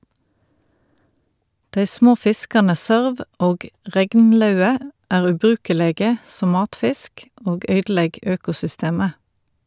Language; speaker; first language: Norwegian; native; Norwegian